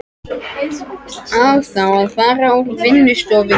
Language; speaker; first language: Icelandic; non-native, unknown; French